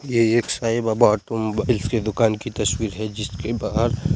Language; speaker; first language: Hindi; non-native, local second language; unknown